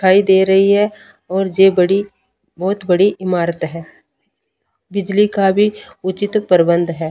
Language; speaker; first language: Hindi; non-native, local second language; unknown